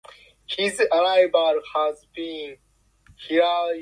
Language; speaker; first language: English; non-native, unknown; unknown